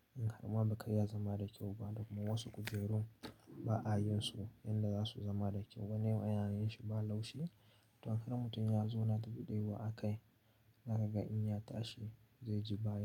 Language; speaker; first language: Hausa; native; Hausa